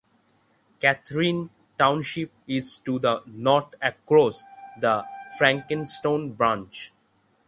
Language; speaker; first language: English; non-native, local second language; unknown